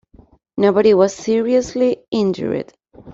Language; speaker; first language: English; non-native, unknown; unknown